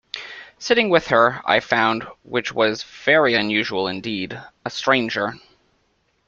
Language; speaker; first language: English; native; English